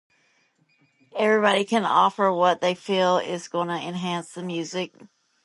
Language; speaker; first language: English; native; English